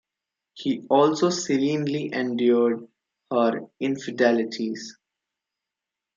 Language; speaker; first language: English; non-native, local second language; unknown